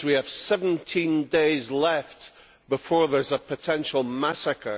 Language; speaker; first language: English; native; English